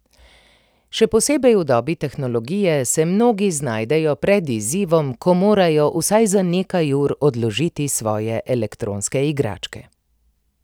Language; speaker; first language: Slovenian; native; Slovenian